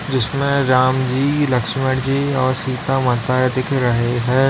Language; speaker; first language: Hindi; native; Hindi